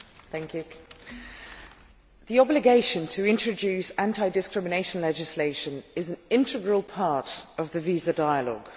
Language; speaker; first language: English; non-native, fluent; Dutch